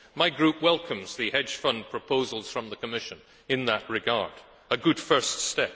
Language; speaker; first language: English; native; English